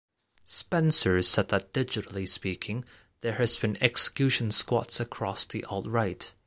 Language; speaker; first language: English; non-native, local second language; Cantonese